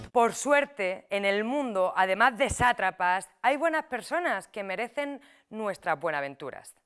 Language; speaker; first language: Spanish; native; Spanish